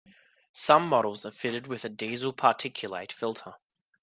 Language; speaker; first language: English; native; English